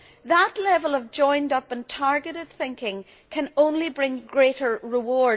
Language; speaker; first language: English; native; English